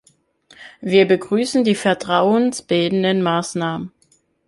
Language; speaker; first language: German; native; German